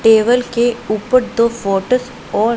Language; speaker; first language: Hindi; non-native, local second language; Punjabi